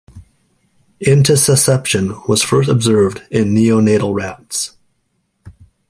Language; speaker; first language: English; native; English